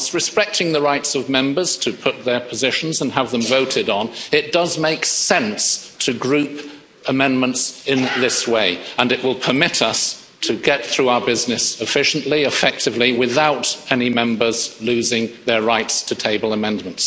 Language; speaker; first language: English; native; English